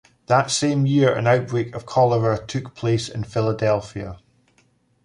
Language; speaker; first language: English; native; English